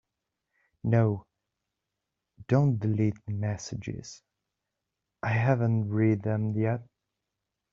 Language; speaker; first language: English; native; English